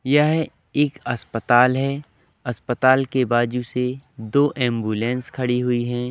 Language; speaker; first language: Hindi; native; Hindi